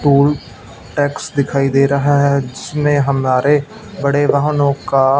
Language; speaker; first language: Hindi; non-native, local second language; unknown